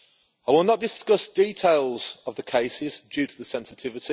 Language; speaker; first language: English; native; English